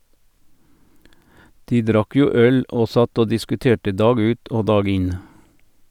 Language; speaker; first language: Norwegian; native; Norwegian